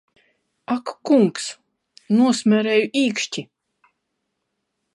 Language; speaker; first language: Latvian; non-native, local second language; Russian